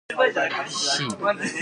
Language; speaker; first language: English; non-native, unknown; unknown